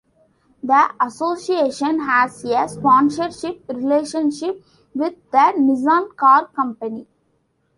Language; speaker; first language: English; non-native, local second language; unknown